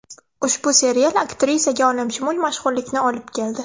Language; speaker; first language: Uzbek; non-native, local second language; Russian